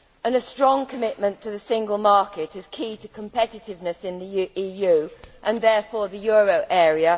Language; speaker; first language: English; native; English